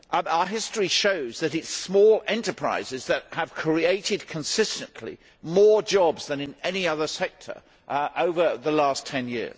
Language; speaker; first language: English; native; English